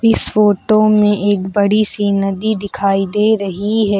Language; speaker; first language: Hindi; native; Hindi